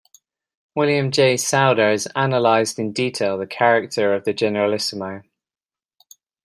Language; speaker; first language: English; native; English